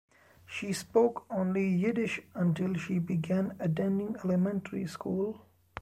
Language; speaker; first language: English; non-native, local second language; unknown